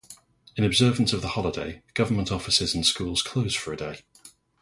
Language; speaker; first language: English; native; English